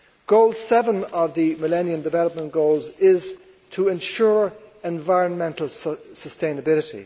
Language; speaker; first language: English; native; English